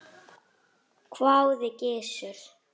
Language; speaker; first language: Icelandic; native; Icelandic